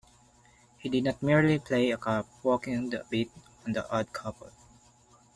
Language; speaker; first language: English; non-native, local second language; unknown